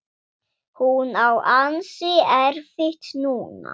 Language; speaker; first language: Icelandic; non-native, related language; Swedish